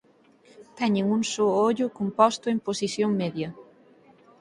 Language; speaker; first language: Galician; native; Galician